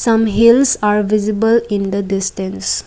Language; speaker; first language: English; non-native, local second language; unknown